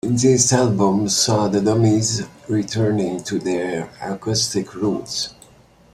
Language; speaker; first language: English; native; English